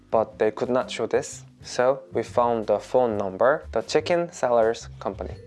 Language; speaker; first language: English; non-native, learner; Korean